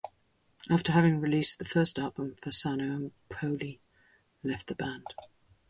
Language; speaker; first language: English; native; English